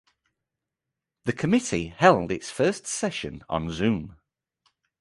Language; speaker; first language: English; native; English